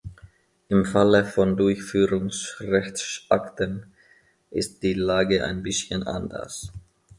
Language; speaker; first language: German; non-native, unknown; Finnish